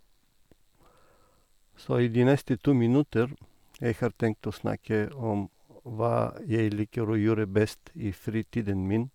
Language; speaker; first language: Norwegian; non-native, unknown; Bulgarian